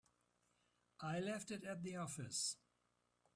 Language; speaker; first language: English; native; English